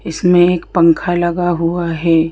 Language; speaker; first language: Hindi; native; Hindi